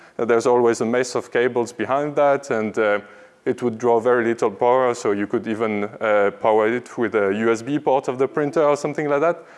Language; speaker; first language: English; non-native, fluent; French